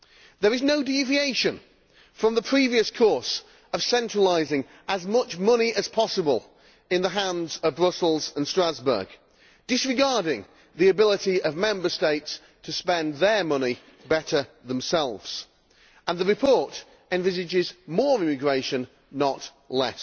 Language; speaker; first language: English; native; English